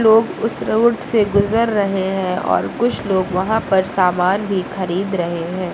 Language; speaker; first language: Hindi; native; Hindi